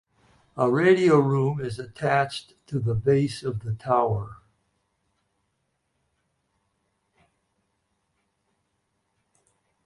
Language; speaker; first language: English; native; English